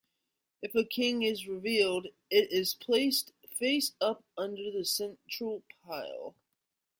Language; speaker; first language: English; native; English